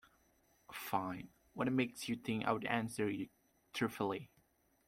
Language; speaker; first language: English; non-native, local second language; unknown